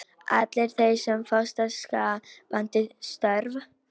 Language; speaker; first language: Icelandic; non-native, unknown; Polish